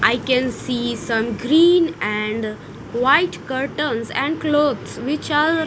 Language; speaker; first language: English; non-native, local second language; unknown